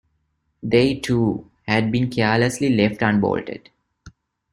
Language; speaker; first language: English; non-native, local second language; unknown